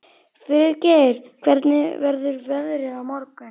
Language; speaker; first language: Icelandic; native; Icelandic